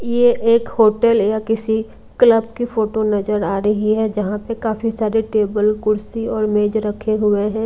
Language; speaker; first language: Hindi; non-native, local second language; Punjabi